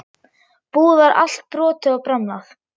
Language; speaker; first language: Icelandic; non-native, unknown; German